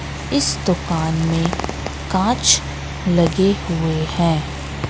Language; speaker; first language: Hindi; native; Hindi